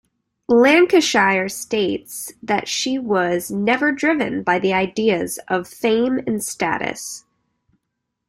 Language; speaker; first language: English; native; English